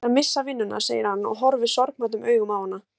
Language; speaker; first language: Icelandic; native; Icelandic